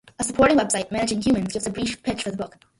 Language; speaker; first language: English; early bilingual, other home language; Malayalam